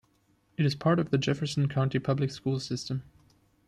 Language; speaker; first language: English; non-native, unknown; German